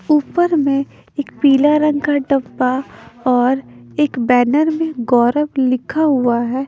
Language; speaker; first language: Hindi; non-native, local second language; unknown